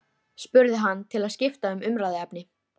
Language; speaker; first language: Icelandic; native; Icelandic